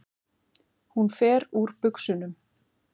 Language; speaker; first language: Icelandic; native; Icelandic